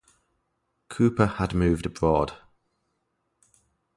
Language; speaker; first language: English; native; English